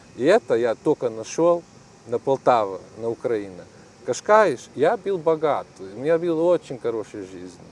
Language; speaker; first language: Russian; non-native, learner; Portuguese